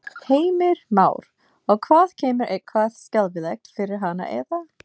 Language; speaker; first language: Icelandic; non-native, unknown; English